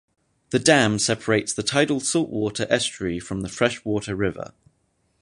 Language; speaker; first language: English; native; English